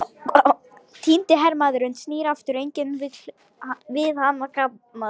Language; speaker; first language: Icelandic; non-native, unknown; Lithuanian